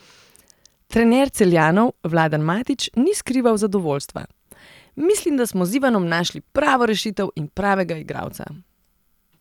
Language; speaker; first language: Slovenian; non-native, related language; Serbian